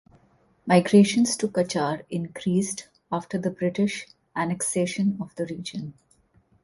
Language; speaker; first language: English; non-native, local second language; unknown